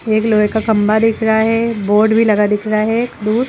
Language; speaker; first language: Hindi; native; Hindi